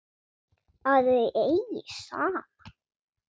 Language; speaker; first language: Icelandic; non-native, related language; Swedish